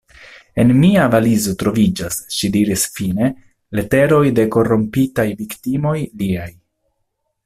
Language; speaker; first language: Esperanto; non-native, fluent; Italian